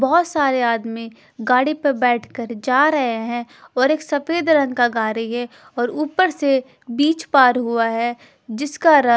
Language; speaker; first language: Hindi; non-native, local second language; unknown